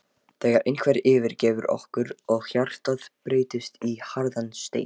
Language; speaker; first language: Icelandic; non-native, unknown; Lithuanian